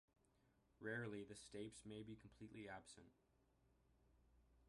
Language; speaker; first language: English; native; English